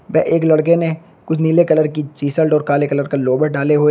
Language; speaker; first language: Hindi; native; Hindi